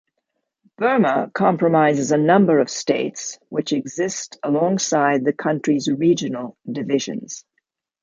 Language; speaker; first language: English; native; English